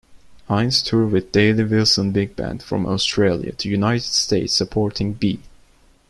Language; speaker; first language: English; non-native, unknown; Turkish